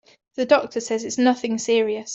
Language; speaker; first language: English; native; English